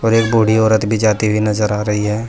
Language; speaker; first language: Hindi; native; Hindi